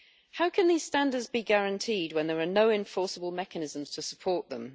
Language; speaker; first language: English; native; English